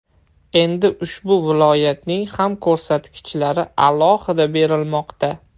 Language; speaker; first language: Uzbek; non-native, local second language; Russian